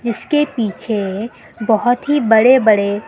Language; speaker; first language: Hindi; native; Hindi